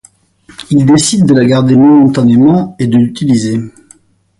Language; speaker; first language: French; native; French